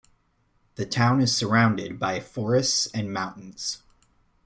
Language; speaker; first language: English; native; English